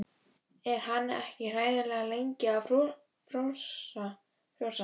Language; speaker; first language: Icelandic; native; Icelandic